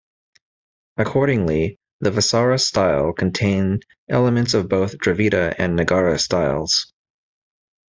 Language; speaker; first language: English; native; English